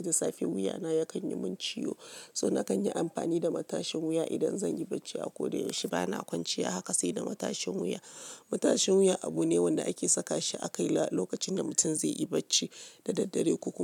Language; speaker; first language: Hausa; non-native, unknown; Yoruba